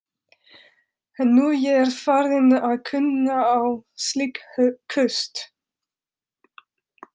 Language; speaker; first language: Icelandic; non-native, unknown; French